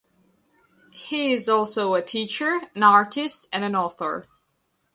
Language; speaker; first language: English; non-native, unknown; Georgian